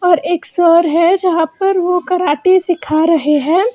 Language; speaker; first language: Hindi; non-native, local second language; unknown